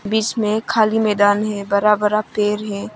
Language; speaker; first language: Hindi; non-native, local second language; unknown